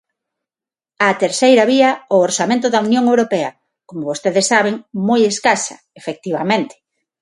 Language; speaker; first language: Galician; non-native, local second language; Spanish